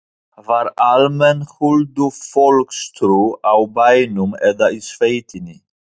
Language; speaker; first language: Icelandic; non-native, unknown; Polish